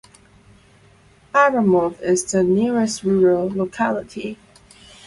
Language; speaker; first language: English; non-native, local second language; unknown